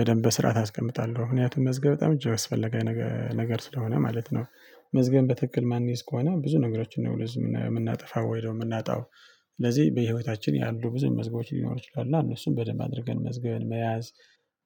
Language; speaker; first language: Amharic; non-native, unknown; Tigrinya